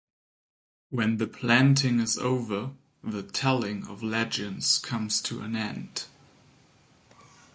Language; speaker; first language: English; non-native, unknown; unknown